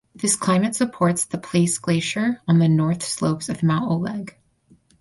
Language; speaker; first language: English; native; English